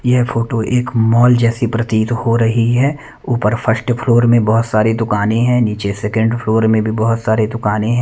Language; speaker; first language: Hindi; non-native, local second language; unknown